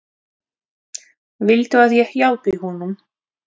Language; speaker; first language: Icelandic; non-native, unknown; Russian